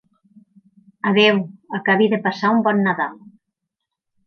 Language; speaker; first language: Catalan; native; Catalan